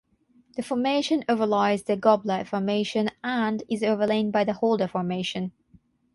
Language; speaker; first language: English; non-native, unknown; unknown